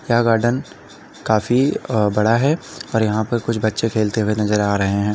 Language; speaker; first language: Hindi; native; Hindi